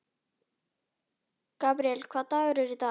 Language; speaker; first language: Icelandic; native; Icelandic